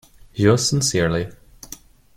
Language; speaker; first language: English; non-native, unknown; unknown